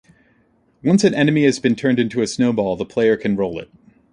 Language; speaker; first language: English; native; English